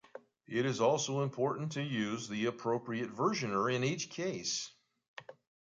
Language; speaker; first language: English; native; English